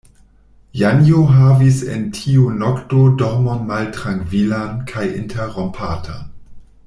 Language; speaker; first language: Esperanto; non-native, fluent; German